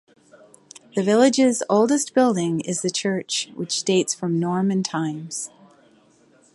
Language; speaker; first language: English; native; English